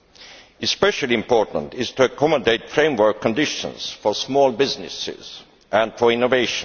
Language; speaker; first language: English; non-native, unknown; Estonian